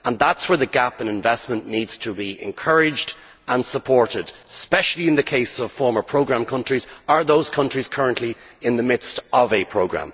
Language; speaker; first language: English; native; English